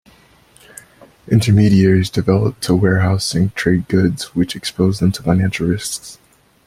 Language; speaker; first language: English; native; English